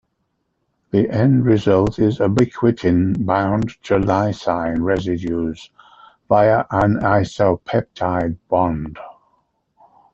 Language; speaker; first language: English; native; English